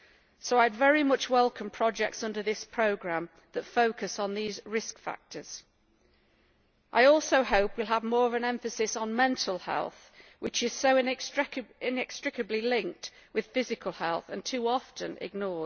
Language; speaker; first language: English; native; English